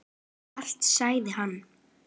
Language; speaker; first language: Icelandic; native; Icelandic